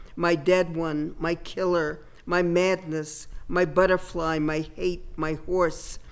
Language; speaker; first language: English; native; English